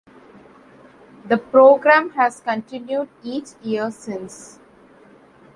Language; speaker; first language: English; non-native, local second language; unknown